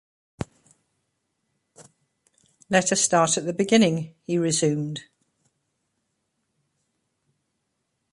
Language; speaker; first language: English; native; English